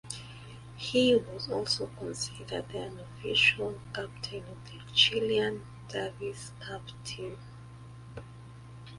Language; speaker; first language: English; native; English